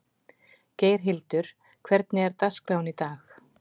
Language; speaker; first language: Icelandic; native; Icelandic